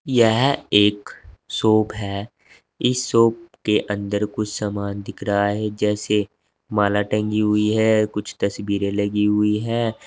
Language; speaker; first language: Hindi; native; Hindi